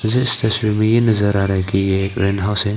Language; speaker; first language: Hindi; early bilingual, other home language; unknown